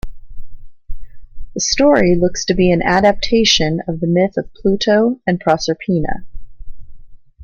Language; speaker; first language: English; native; English